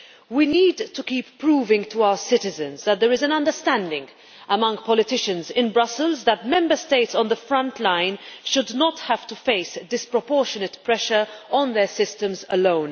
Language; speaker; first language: English; non-native, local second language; Maltese